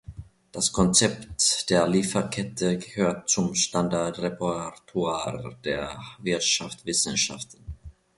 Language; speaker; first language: German; non-native, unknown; Finnish